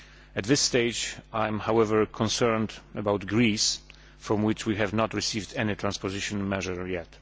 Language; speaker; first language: English; non-native, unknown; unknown